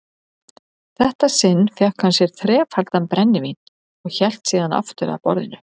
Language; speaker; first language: Icelandic; native; Icelandic